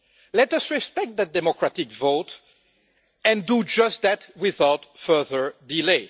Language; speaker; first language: English; non-native, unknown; French